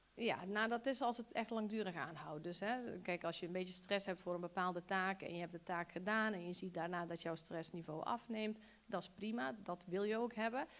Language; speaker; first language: Dutch; early bilingual, other home language; Bosnian